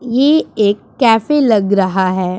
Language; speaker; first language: Hindi; non-native, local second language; Punjabi